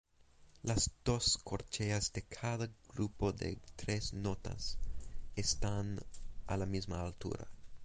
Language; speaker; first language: Spanish; non-native, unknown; English